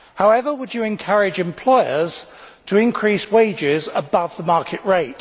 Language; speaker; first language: English; native; English